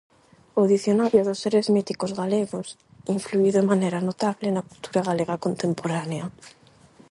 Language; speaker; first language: Galician; non-native, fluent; Spanish